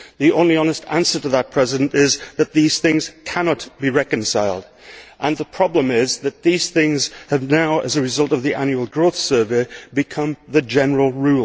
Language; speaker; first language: English; native; English